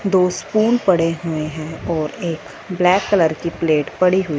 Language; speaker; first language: Hindi; non-native, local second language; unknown